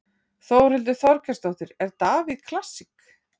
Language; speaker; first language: Icelandic; native; Icelandic